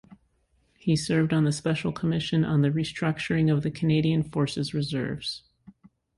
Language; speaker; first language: English; native; English